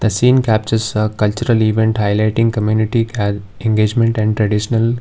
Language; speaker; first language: English; non-native, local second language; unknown